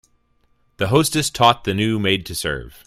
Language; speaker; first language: English; native; English